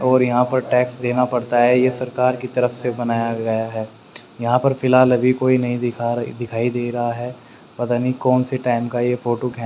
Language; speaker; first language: Hindi; native; Hindi